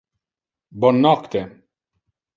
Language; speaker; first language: Interlingua; non-native, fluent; Italian